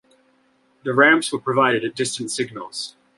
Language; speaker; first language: English; native; English